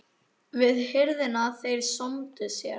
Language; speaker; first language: Icelandic; native; Icelandic